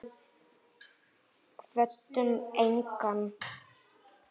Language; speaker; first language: Icelandic; native; Icelandic